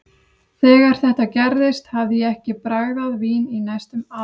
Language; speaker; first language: Icelandic; native; Icelandic